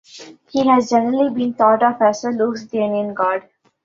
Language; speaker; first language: English; non-native, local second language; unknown